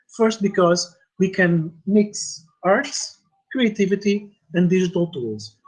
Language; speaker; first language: English; non-native, fluent; Portuguese